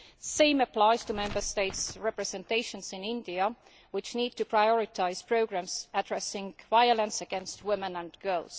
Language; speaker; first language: English; non-native, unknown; Estonian